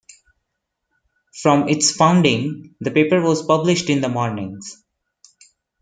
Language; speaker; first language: English; non-native, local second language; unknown